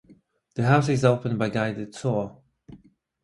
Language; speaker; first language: English; native; English